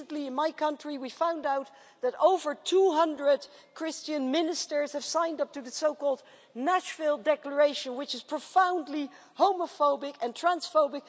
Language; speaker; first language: English; non-native, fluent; Dutch